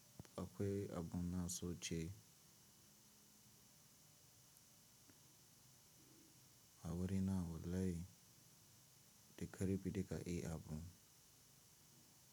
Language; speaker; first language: Hausa; non-native, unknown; Tiv